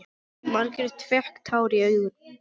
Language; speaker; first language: Icelandic; non-native, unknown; English